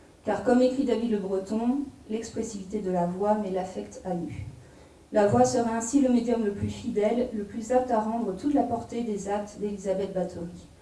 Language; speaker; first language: French; native; French